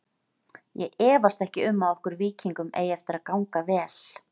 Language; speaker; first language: Icelandic; native; Icelandic